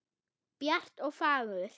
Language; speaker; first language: Icelandic; non-native, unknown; German